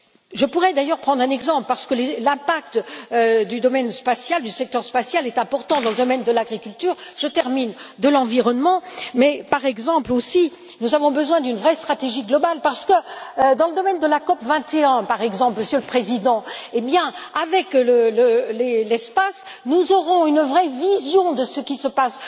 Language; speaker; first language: French; native; French